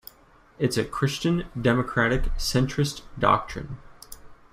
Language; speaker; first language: English; native; English